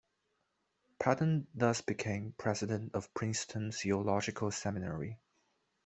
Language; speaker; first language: English; non-native, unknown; Chinese